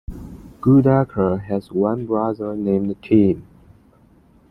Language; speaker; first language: English; non-native, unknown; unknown